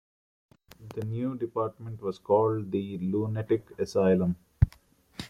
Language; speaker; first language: English; non-native, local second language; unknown